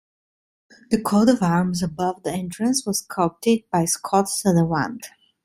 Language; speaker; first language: English; non-native, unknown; Italian